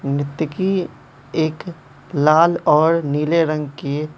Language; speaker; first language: Hindi; non-native, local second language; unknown